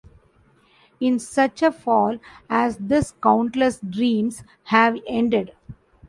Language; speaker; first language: English; non-native, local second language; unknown